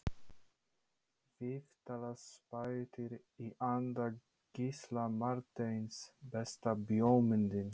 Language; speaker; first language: Icelandic; non-native, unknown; Polish